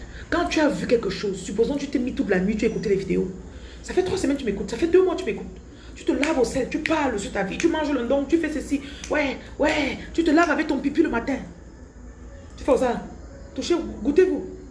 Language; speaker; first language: French; non-native, local second language; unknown